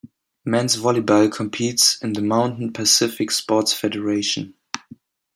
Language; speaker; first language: English; non-native, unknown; German